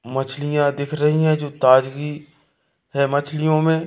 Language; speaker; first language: Hindi; native; Hindi